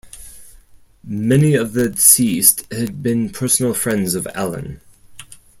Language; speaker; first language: English; non-native, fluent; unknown